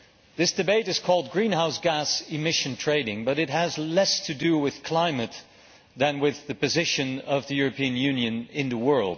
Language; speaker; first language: English; non-native, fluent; Dutch